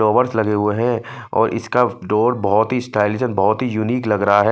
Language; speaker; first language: Hindi; non-native, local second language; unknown